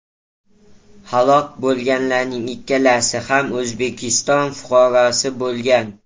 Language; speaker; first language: Uzbek; native; Uzbek